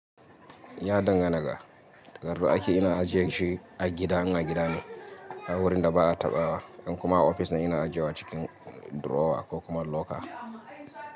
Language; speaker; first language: Hausa; native; Hausa